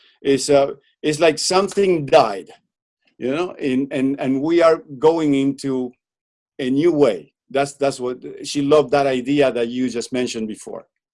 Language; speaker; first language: English; non-native, fluent; Spanish